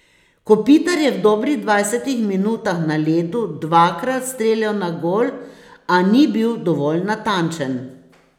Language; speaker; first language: Slovenian; native; Slovenian